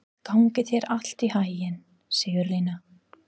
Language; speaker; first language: Icelandic; non-native, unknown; English